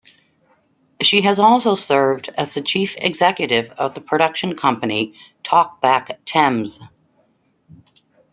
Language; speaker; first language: English; native; English